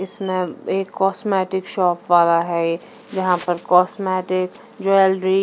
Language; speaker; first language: Hindi; non-native, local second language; Punjabi